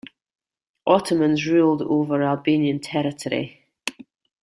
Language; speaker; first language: English; native; English